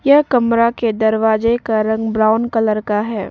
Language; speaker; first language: Hindi; non-native, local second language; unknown